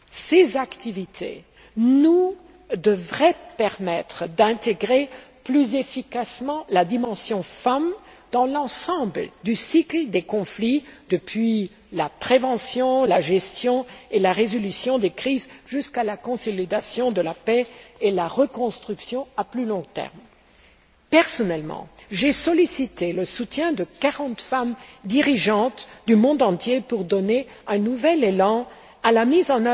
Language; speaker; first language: French; non-native, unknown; German